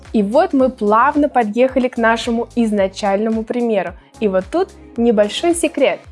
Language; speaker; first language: Russian; native; Russian